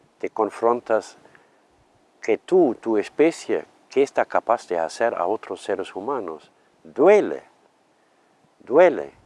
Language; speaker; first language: Spanish; non-native, fluent; German